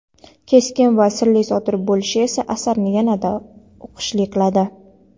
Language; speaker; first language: Uzbek; non-native, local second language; Kara-Kalpak